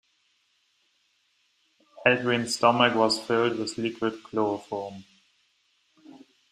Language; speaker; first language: English; non-native, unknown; German